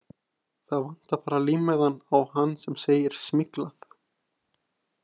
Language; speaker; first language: Icelandic; native; Icelandic